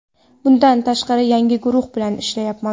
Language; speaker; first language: Uzbek; non-native, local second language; Kara-Kalpak